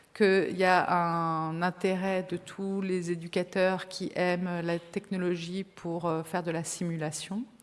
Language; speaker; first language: French; native; French